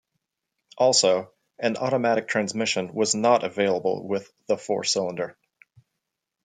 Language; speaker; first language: English; native; English